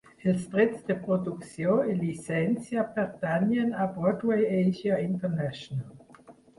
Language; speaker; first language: Catalan; non-native, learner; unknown